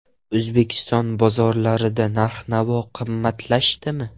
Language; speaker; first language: Uzbek; non-native, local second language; Russian